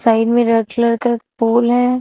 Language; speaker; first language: Hindi; native; Hindi